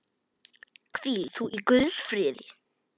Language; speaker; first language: Icelandic; non-native, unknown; Polish